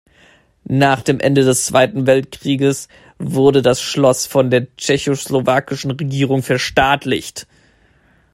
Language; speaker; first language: German; native; German